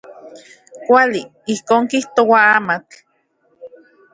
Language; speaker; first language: Central Puebla Nahuatl; native; Central Puebla Nahuatl